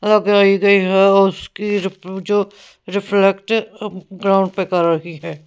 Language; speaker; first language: Hindi; non-native, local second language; Punjabi